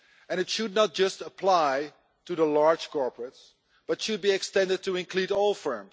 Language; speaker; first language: English; non-native, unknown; Dutch